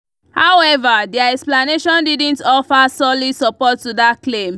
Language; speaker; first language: English; non-native, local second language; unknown